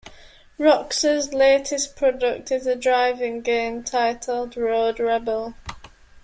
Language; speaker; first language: English; native; English